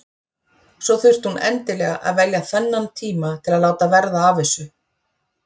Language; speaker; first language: Icelandic; native; Icelandic